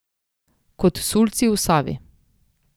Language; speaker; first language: Slovenian; native; Slovenian